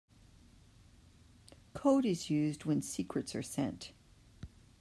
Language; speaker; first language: English; native; English